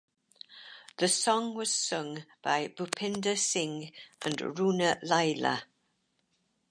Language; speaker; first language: English; native; English